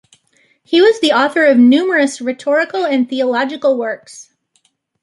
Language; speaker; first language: English; native; English